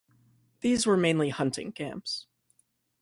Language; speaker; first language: English; native; English